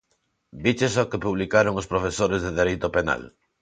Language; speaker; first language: Galician; non-native, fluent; Spanish